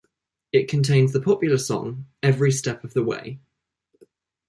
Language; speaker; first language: English; native; English